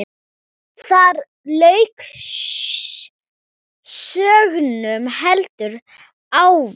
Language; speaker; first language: Icelandic; non-native, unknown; Thai